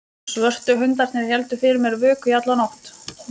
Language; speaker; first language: Icelandic; non-native, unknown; Lithuanian